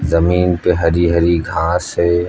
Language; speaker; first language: Hindi; native; Hindi